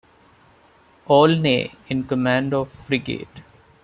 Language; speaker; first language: English; non-native, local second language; Malayalam